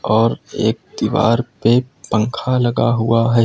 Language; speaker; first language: Hindi; native; Hindi